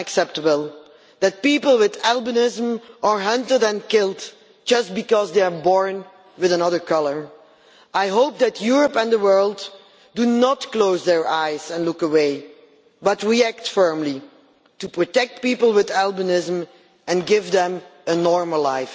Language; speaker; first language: English; non-native, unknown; Dutch